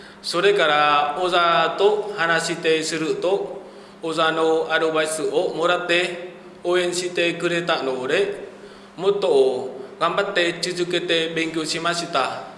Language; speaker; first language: Japanese; non-native, learner; Vietnamese